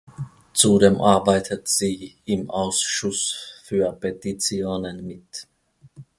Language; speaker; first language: German; non-native, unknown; Finnish